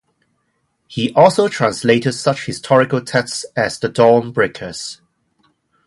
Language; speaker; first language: English; non-native, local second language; Cantonese